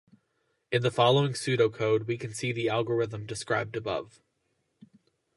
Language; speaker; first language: English; native; English